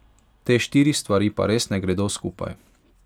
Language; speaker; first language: Slovenian; non-native, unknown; Hungarian